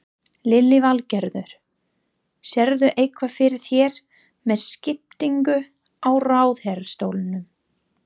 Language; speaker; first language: Icelandic; non-native, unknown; English